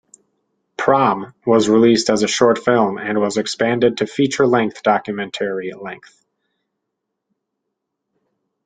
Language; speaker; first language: English; native; English